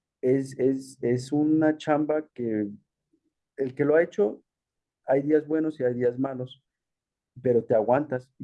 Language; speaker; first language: Spanish; early bilingual, heritage; Spanish